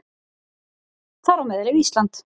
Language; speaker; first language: Icelandic; native; Icelandic